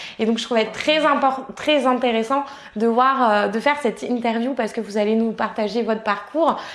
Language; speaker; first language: French; native; French